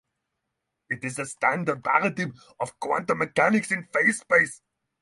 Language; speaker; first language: English; non-native, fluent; Norwegian